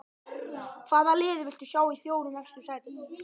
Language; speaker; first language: Icelandic; native; Icelandic